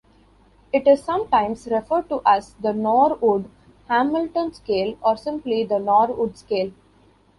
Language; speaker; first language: English; non-native, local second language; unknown